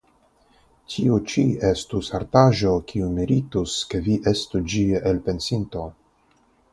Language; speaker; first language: Esperanto; non-native, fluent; Russian